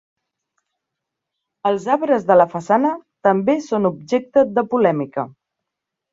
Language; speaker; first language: Catalan; native; Catalan